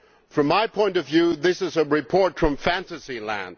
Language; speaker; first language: English; non-native, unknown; German